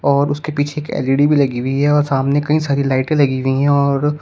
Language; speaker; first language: Hindi; native; Hindi